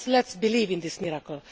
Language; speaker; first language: English; non-native, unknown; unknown